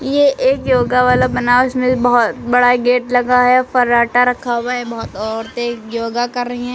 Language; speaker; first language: Hindi; native; Hindi